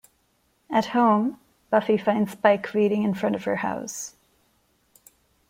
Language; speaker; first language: English; non-native, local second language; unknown